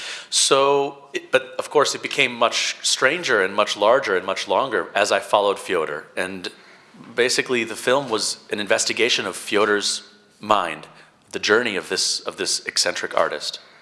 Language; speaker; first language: English; native; English